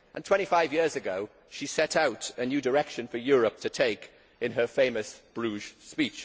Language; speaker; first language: English; native; English